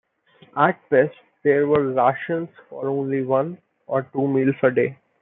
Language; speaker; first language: English; non-native, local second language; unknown